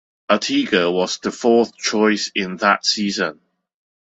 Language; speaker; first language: English; non-native, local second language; Cantonese